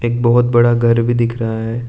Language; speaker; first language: Hindi; non-native, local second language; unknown